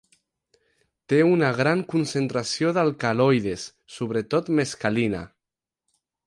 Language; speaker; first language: Catalan; non-native, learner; Spanish